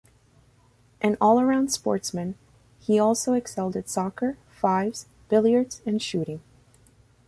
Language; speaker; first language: English; native; English